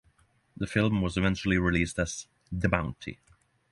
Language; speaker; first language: English; non-native, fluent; Norwegian